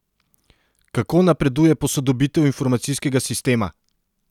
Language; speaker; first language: Slovenian; non-native, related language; Serbian